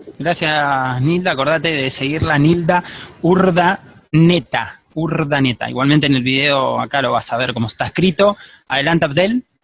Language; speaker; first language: Spanish; native; Spanish